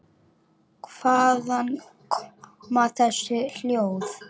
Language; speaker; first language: Icelandic; native; Icelandic